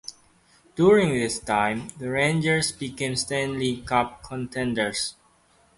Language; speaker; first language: English; non-native, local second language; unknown